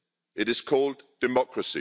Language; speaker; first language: English; non-native, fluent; Danish